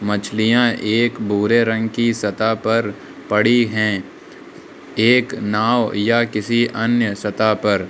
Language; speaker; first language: Hindi; native; Hindi